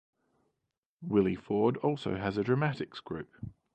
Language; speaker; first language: English; native; English